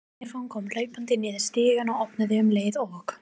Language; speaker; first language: Icelandic; non-native, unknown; English